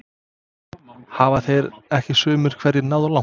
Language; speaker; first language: Icelandic; non-native, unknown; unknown